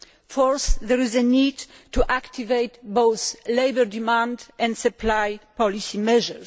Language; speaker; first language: English; non-native, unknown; Polish